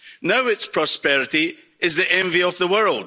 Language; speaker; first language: English; native; English